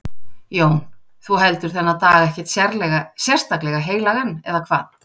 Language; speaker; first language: Icelandic; native; Icelandic